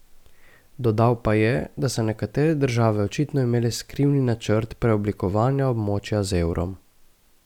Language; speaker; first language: Slovenian; native; Slovenian